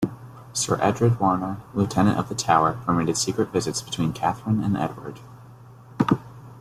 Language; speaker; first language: English; native; English